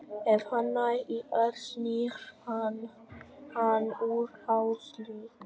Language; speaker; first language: Icelandic; non-native, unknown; Vietnamese